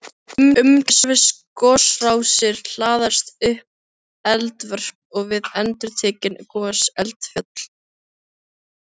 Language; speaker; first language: Icelandic; non-native, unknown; Filipino